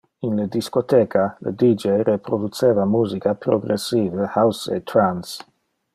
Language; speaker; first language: Interlingua; non-native, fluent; Dutch